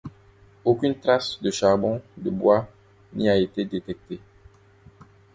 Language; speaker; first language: French; non-native, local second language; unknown